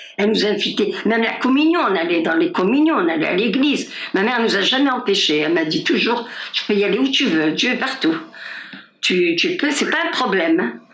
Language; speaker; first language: French; non-native, local second language; Arabic